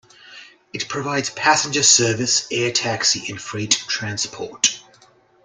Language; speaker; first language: English; native; English